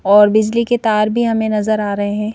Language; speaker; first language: Hindi; native; Hindi